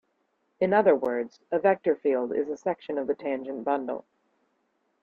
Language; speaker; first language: English; native; English